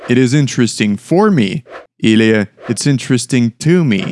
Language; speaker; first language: English; non-native, fluent; Russian